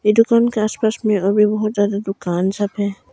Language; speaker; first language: Hindi; non-native, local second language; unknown